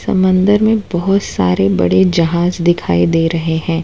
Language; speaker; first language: Hindi; non-native, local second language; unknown